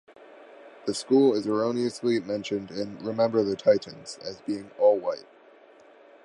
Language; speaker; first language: English; native; English